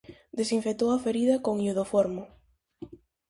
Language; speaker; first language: Galician; native; Galician